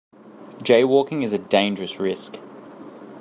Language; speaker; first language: English; native; English